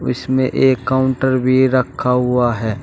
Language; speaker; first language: Hindi; native; Hindi